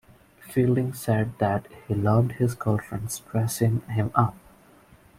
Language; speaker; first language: English; non-native, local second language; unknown